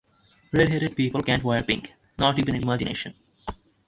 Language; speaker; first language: English; non-native, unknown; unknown